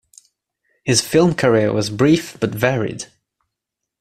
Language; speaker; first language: English; non-native, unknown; Swedish